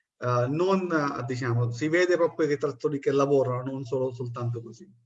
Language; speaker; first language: Italian; non-native, fluent; Punjabi